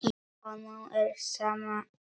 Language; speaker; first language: Icelandic; non-native, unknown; Polish